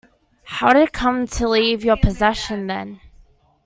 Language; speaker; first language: English; native; English